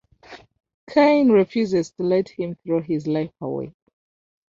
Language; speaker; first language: English; non-native, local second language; Ganda